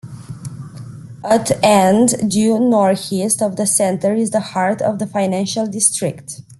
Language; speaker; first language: English; non-native, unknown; Romanian